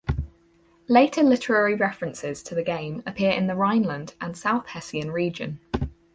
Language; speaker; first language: English; native; English